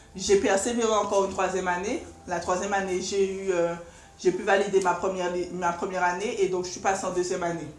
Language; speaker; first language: French; native; French